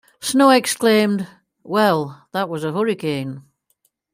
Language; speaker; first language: English; native; English